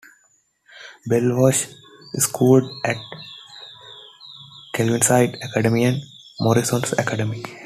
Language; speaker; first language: English; non-native, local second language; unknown